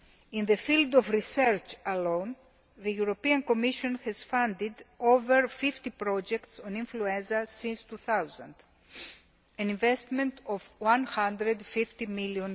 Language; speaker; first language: English; non-native, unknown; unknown